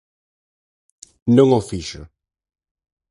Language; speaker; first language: Galician; native; Galician